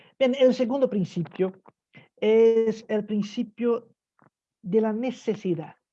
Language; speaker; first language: Spanish; non-native, fluent; Portuguese